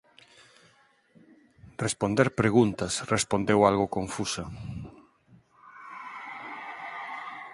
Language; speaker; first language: Galician; non-native, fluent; Spanish